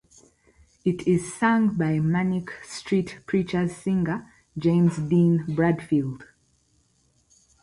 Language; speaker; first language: English; native; English